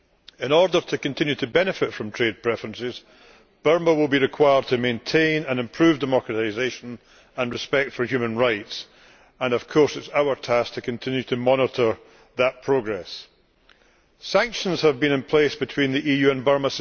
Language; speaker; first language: English; native; English